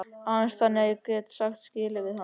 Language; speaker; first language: Icelandic; native; Icelandic